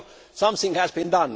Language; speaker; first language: English; non-native, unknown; Estonian